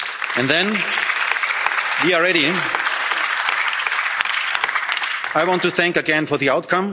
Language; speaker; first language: English; non-native, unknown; German